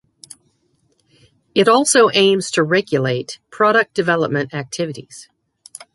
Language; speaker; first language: English; native; English